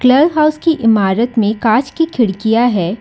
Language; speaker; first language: Hindi; non-native, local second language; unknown